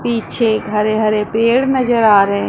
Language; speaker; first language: Hindi; non-native, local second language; Punjabi